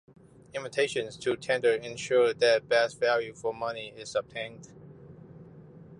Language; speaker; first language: English; non-native, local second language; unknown